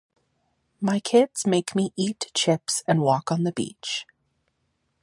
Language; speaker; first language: English; native; English